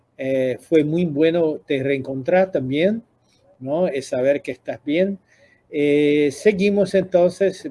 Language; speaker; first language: Spanish; non-native, related language; Portuguese